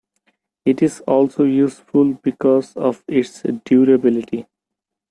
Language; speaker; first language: English; non-native, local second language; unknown